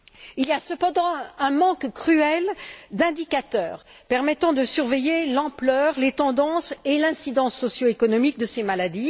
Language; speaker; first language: French; native; French